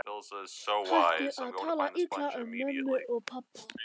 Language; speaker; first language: Icelandic; non-native, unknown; Polish